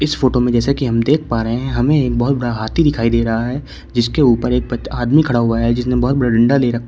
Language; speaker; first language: Hindi; native; Hindi